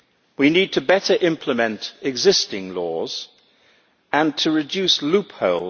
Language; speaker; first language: English; native; English